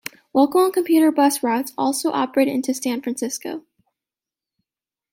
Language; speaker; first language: English; native; English